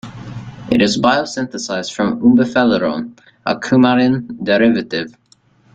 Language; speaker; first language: English; native; English